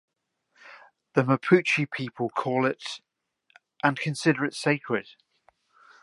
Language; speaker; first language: English; native; English